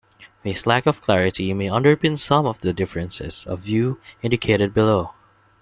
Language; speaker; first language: English; non-native, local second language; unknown